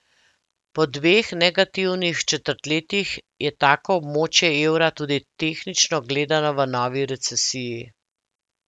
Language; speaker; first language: Slovenian; native; Slovenian